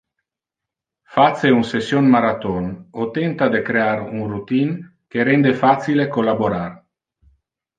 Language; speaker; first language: Interlingua; non-native, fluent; Italian